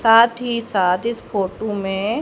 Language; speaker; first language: Hindi; native; Hindi